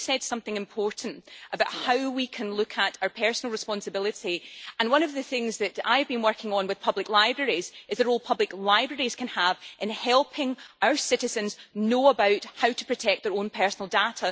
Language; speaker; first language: English; native; English